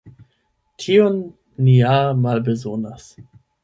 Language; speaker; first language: Esperanto; non-native, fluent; German